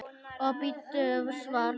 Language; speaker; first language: Icelandic; native; Icelandic